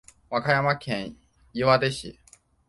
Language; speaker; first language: Japanese; non-native, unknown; Chinese